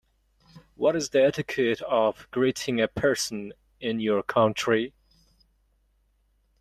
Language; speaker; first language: English; non-native, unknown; Mongolian